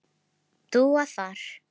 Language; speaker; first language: Icelandic; non-native, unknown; Filipino